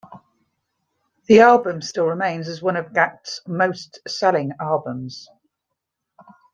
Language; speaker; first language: English; native; English